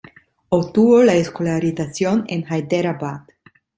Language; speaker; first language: Spanish; non-native, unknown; Italian